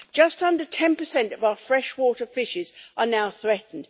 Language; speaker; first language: English; native; English